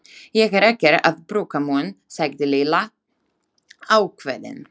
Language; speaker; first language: Icelandic; non-native, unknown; Slovak